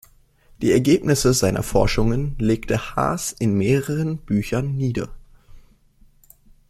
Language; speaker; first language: German; native; German